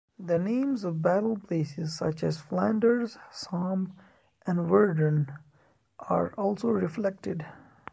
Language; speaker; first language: English; non-native, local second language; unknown